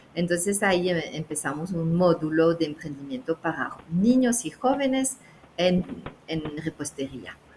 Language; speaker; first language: Spanish; non-native, fluent; French